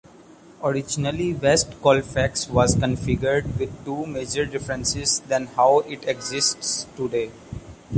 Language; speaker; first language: English; non-native, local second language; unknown